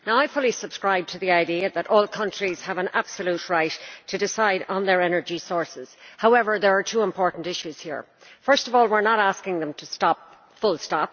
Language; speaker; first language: English; native; English